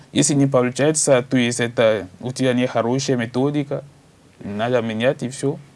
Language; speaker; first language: Russian; non-native, learner; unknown